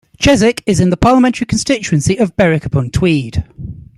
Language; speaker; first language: English; native; English